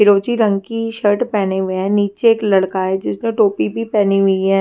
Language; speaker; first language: Hindi; non-native, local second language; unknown